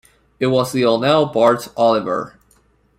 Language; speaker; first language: English; non-native, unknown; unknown